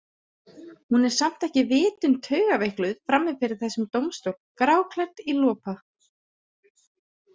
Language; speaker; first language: Icelandic; native; Icelandic